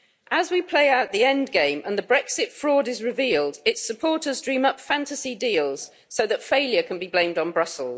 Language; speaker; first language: English; native; English